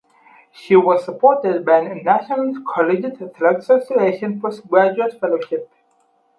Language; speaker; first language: English; non-native, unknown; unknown